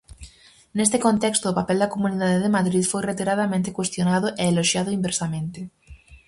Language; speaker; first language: Galician; native; Galician